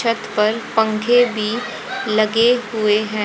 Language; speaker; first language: Hindi; native; Hindi